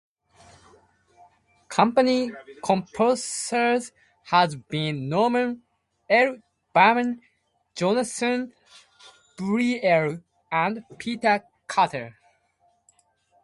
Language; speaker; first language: English; non-native, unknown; Japanese